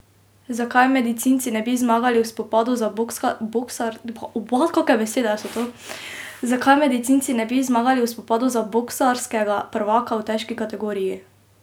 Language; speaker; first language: Slovenian; native; Slovenian